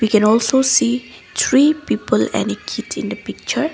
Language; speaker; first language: English; non-native, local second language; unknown